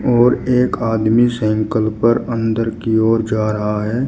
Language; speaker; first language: Hindi; native; Hindi